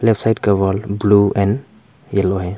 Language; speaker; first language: Hindi; non-native, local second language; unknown